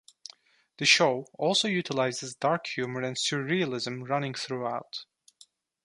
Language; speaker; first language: English; non-native, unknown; Turkish